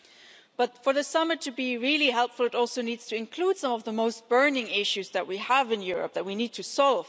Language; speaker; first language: English; non-native, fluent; German